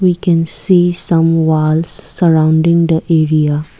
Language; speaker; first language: English; non-native, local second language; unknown